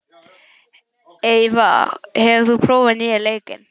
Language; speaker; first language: Icelandic; non-native, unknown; English